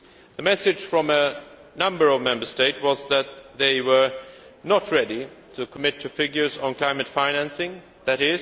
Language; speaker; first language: English; non-native, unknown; Swedish